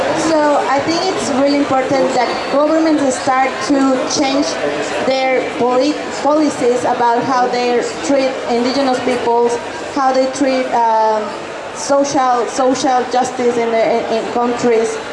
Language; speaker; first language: English; non-native, learner; Quechua